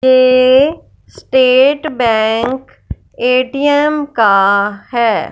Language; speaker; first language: Hindi; non-native, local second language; Punjabi